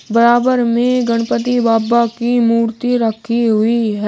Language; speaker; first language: Hindi; native; Hindi